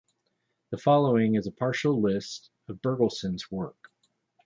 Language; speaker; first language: English; native; English